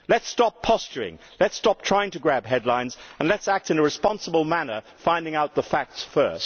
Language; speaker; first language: English; native; English